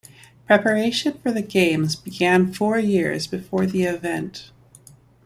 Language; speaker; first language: English; native; English